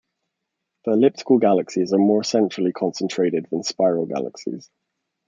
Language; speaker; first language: English; native; English